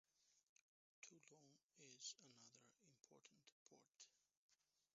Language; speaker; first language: English; non-native, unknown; Romanian